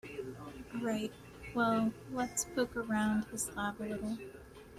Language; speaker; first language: English; native; English